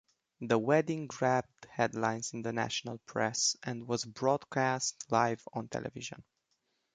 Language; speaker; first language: English; non-native, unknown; Romanian